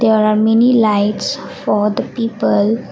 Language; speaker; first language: English; non-native, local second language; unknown